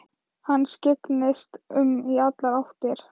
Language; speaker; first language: Icelandic; non-native, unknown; Thai